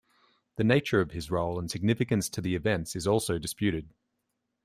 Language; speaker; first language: English; native; English